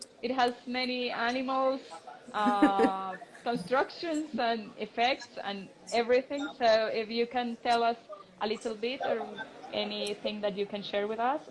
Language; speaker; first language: English; non-native, fluent; Spanish